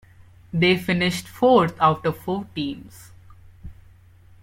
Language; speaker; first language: English; non-native, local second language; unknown